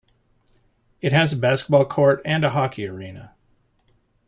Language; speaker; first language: English; native; English